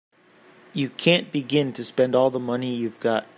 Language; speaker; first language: English; native; English